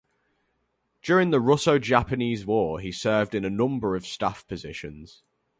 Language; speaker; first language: English; native; English